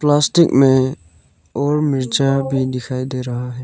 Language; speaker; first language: Hindi; non-native, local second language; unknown